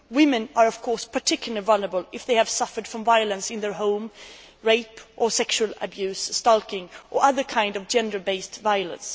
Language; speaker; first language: English; non-native, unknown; Swedish